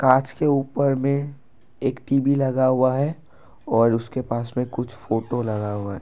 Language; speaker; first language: Hindi; non-native, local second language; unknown